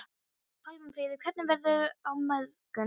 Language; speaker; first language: Icelandic; non-native, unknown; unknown